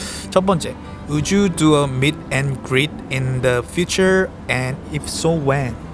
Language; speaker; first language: English; non-native, fluent; Korean